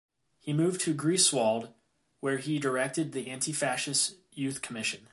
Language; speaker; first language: English; native; English